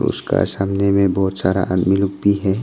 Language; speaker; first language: Hindi; non-native, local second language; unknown